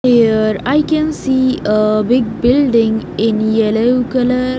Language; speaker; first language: English; non-native, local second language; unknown